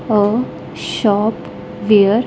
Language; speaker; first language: English; non-native, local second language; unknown